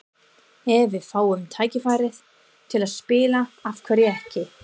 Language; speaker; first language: Icelandic; non-native, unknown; English